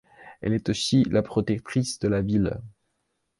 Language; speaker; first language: French; non-native, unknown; Belarusian